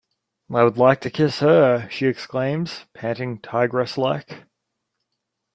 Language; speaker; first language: English; native; English